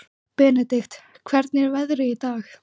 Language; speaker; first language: Icelandic; native; Icelandic